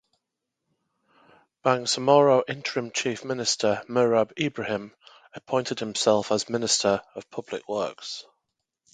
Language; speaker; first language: English; native; English